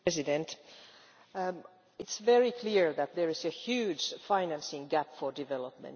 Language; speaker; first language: English; non-native, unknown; Finnish